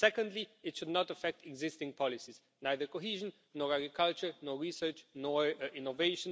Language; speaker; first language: English; non-native, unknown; Romanian